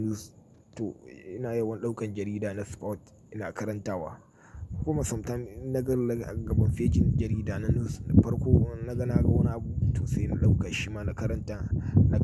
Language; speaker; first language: Hausa; native; Hausa